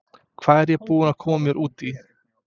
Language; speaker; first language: Icelandic; non-native, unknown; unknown